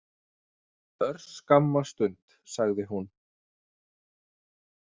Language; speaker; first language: Icelandic; non-native, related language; Danish